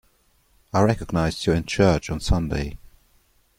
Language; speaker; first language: English; non-native, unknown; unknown